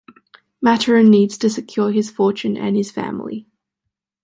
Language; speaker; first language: English; native; English